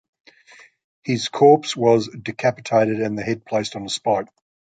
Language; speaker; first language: English; native; English